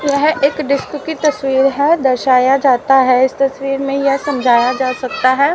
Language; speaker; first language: Hindi; native; Hindi